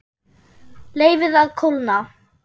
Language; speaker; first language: Icelandic; non-native, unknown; German